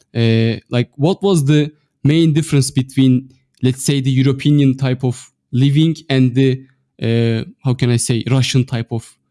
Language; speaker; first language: English; non-native, fluent; Turkish